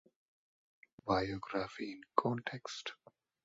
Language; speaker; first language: English; non-native, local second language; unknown